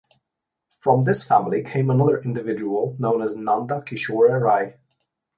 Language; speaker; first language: English; non-native, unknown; Slovenian